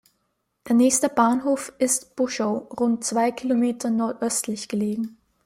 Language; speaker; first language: German; native; German